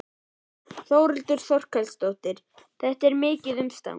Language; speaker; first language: Icelandic; native; Icelandic